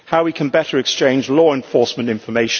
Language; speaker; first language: English; native; English